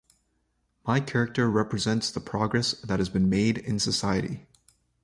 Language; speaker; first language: English; native; English